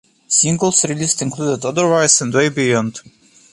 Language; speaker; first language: English; non-native, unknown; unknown